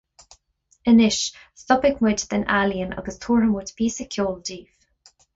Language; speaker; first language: Irish; non-native, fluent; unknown